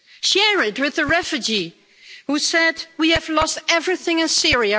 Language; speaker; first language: English; non-native, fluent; Dutch